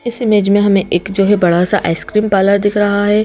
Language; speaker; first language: Hindi; native; Hindi